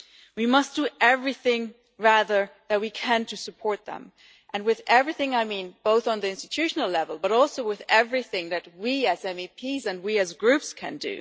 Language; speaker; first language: English; non-native, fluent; German